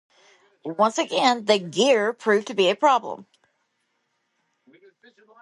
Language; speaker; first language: English; native; English